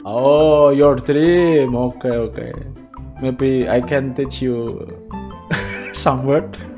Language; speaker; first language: English; non-native, learner; Indonesian